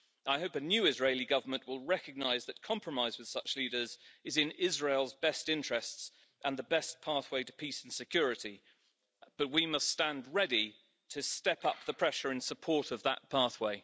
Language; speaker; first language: English; native; English